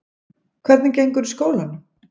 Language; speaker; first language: Icelandic; native; Icelandic